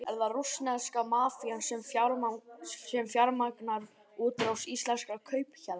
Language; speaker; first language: Icelandic; native; Icelandic